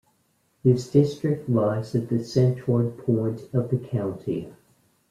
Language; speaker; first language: English; native; English